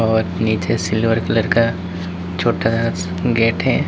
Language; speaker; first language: Hindi; native; Hindi